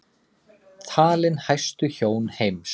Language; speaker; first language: Icelandic; native; Icelandic